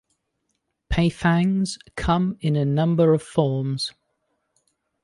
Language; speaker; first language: English; native; English